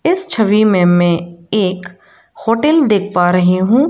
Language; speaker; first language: Hindi; non-native, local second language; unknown